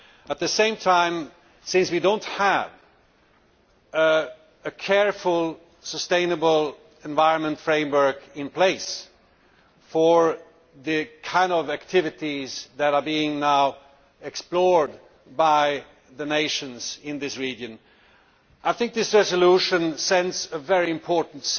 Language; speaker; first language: English; non-native, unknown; Swedish